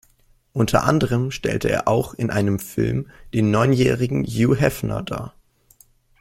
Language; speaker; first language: German; native; German